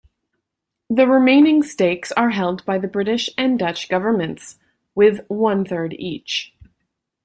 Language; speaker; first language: English; native; English